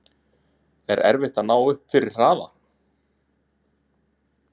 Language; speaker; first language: Icelandic; native; Icelandic